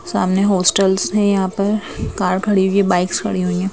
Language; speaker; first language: Hindi; native; Hindi